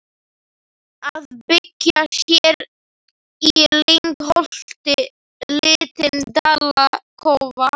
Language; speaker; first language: Icelandic; non-native, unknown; Slovak